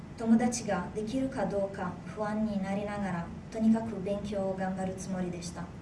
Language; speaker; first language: Japanese; non-native, fluent; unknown